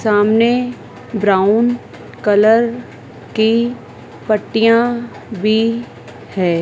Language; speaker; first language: Hindi; native; Hindi